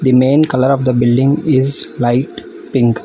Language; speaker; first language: English; non-native, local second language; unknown